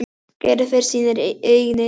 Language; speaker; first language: Icelandic; non-native, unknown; Polish